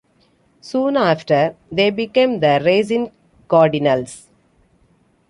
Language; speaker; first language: English; non-native, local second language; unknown